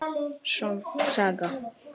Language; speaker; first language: Icelandic; non-native, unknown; Polish